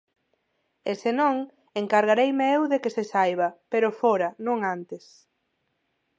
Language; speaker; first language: Galician; non-native, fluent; Spanish